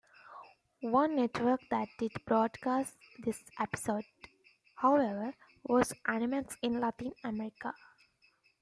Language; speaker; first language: English; native; English